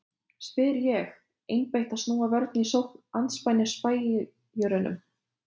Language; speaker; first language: Icelandic; non-native, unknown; Lithuanian